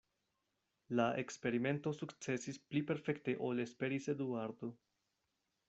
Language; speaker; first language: Esperanto; non-native, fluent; Spanish